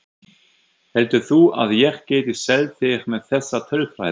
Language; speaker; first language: Icelandic; non-native, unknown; German